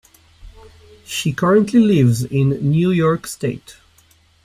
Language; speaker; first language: English; native; English